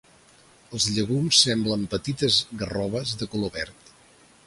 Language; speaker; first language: Catalan; native; Catalan